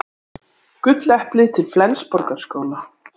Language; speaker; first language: Icelandic; native; Icelandic